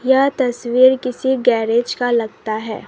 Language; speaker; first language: Hindi; non-native, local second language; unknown